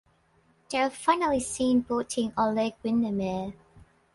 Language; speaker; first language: English; non-native, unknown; Thai